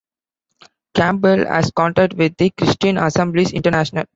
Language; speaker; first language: English; non-native, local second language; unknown